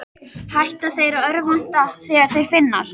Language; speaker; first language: Icelandic; native; Icelandic